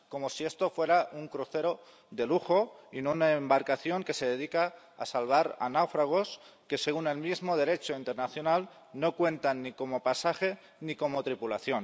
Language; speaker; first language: Spanish; non-native, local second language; Catalan